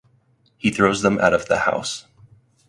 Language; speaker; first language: English; native; English